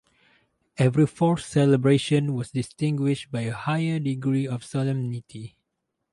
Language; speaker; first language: English; non-native, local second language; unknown